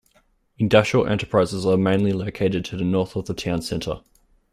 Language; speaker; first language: English; native; English